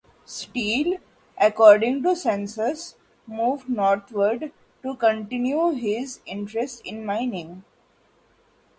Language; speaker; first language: English; non-native, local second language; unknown